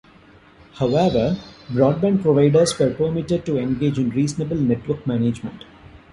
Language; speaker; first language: English; non-native, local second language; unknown